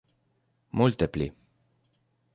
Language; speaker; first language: Esperanto; non-native, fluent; Spanish